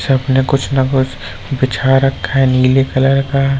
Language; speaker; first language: Hindi; native; Hindi